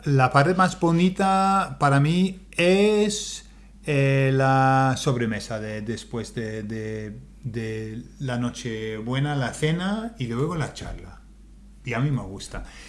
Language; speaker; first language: Spanish; non-native, fluent; English